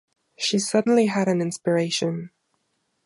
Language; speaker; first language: English; non-native, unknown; German